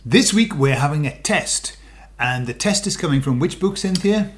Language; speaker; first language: English; native; English